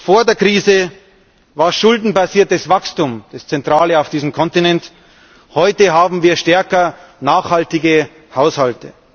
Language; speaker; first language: German; native; German